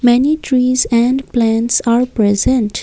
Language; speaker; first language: English; non-native, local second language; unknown